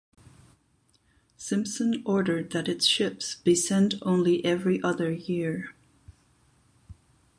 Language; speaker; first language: English; non-native, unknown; German